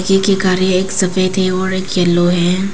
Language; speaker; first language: Hindi; non-native, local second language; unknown